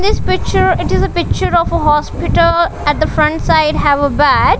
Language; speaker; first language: English; non-native, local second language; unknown